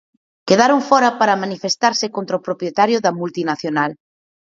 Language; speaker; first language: Galician; native; Galician